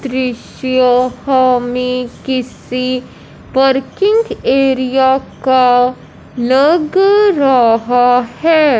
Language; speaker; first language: Hindi; non-native, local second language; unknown